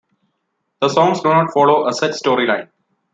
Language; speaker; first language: English; non-native, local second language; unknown